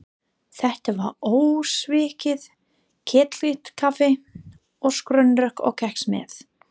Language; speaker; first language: Icelandic; non-native, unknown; English